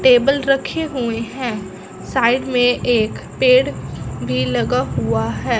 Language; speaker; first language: Hindi; non-native, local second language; Punjabi